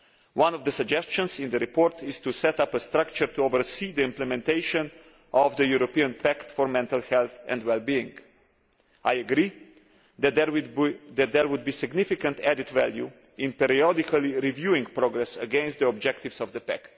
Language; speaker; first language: English; non-native, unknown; Slovenian